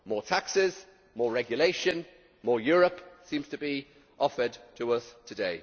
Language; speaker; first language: English; native; English